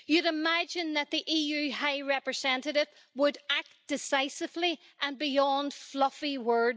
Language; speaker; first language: English; native; English